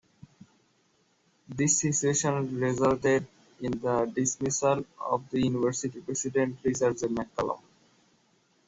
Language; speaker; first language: English; non-native, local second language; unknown